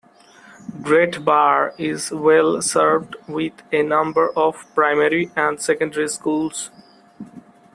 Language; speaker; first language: English; non-native, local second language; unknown